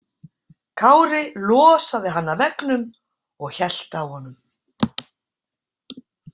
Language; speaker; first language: Icelandic; native; Icelandic